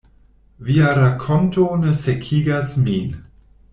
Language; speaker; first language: Esperanto; non-native, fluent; German